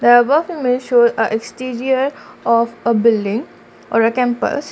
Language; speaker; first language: English; non-native, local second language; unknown